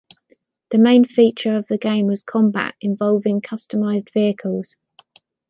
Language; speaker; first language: English; native; English